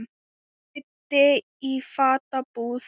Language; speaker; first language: Icelandic; non-native, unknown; Thai